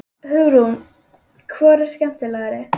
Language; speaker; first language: Icelandic; native; Icelandic